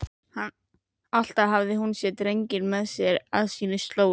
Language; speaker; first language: Icelandic; native; Icelandic